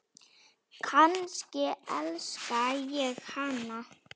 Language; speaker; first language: Icelandic; non-native, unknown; Slovak